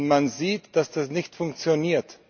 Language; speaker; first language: German; non-native, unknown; Slovak